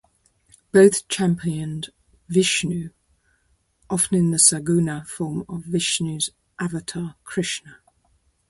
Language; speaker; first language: English; native; English